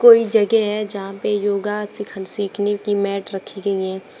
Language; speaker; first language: Hindi; native; Hindi